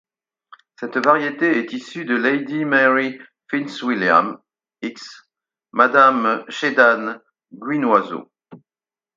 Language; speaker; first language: French; native; French